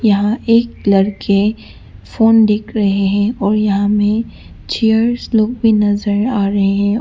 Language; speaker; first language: Hindi; non-native, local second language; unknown